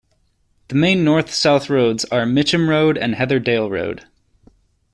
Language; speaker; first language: English; native; English